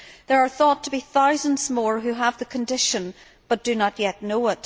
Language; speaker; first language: English; native; English